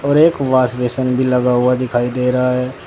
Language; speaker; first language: Hindi; native; Hindi